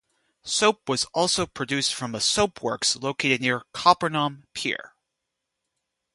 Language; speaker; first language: English; native; English